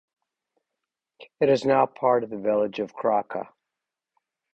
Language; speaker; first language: English; native; English